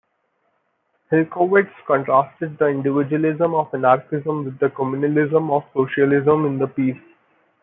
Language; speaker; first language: English; non-native, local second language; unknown